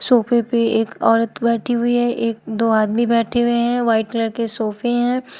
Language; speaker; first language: Hindi; native; Hindi